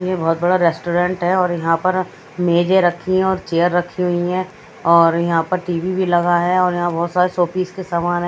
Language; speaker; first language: Hindi; native; Hindi